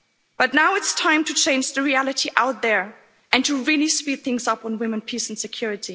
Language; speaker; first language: English; non-native, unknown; German